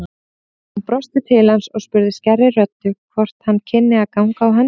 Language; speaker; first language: Icelandic; native; Icelandic